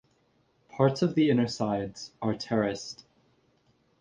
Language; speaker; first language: English; native; English